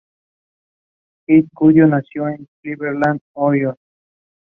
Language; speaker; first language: English; non-native, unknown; Spanish